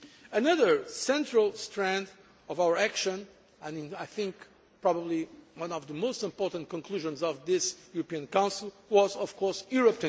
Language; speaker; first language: English; non-native, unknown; Portuguese